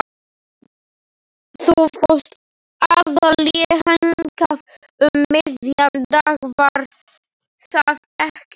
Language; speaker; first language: Icelandic; non-native, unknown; Slovak